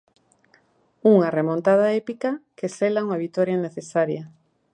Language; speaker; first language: Galician; native; Galician